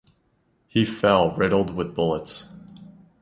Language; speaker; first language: English; native; English